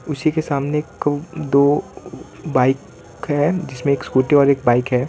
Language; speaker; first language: Hindi; non-native, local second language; Gujarati